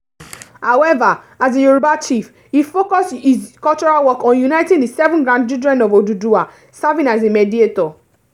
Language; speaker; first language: English; non-native, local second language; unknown